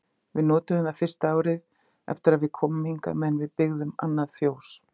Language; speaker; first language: Icelandic; native; Icelandic